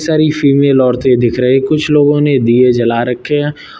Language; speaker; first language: Hindi; native; Hindi